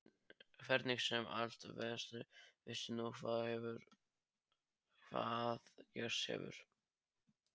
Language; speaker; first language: Icelandic; non-native, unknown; Polish